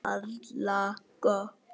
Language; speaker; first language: Icelandic; native; Icelandic